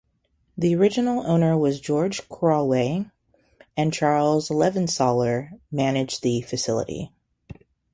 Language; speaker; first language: English; native; English